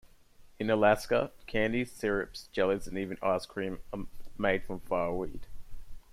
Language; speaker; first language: English; native; English